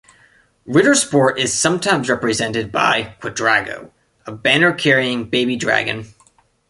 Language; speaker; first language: English; native; English